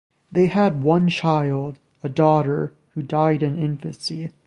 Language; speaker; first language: English; native; English